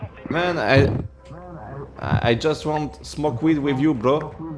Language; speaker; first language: English; non-native, learner; French